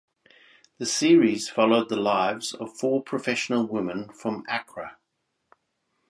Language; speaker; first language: English; native; English